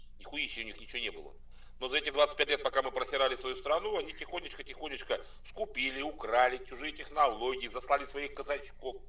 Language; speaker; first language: Russian; native; Russian